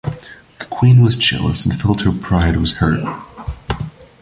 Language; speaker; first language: English; non-native, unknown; Portuguese